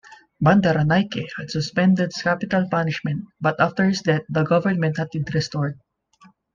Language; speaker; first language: English; non-native, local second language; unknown